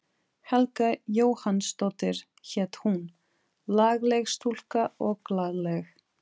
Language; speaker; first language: Icelandic; non-native, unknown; Portuguese